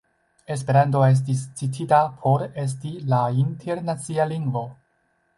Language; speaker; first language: Esperanto; non-native, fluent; Chinese